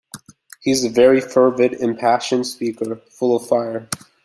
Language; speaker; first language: English; native; English